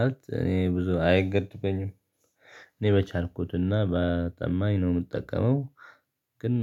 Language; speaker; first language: Amharic; non-native, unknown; Tigrinya